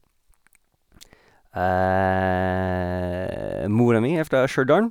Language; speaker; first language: Norwegian; non-native, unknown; English